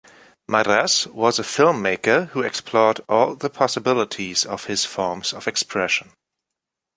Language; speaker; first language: English; non-native, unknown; German